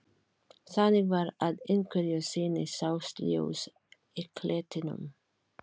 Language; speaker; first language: Icelandic; non-native, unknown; Filipino